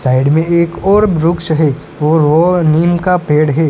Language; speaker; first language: Hindi; non-native, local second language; Gujarati